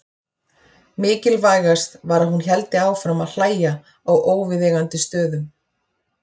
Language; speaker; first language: Icelandic; native; Icelandic